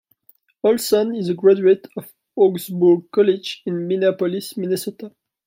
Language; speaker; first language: English; non-native, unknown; French